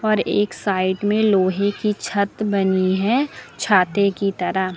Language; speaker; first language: Hindi; native; Hindi